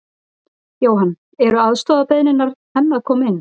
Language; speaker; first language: Icelandic; native; Icelandic